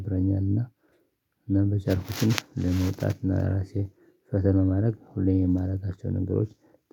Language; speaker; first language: Amharic; non-native, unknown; Tigrinya